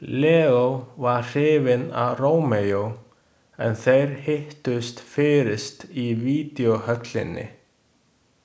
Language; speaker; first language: Icelandic; non-native, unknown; Chinese